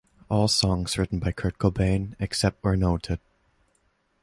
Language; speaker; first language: English; non-native, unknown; German